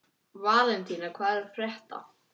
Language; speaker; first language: Icelandic; non-native, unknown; English